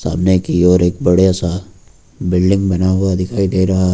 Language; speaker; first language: Hindi; native; Hindi